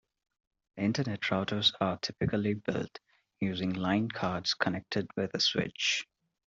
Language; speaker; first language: English; non-native, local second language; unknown